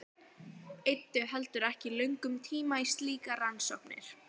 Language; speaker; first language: Icelandic; native; Icelandic